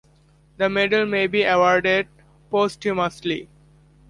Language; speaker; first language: English; native; English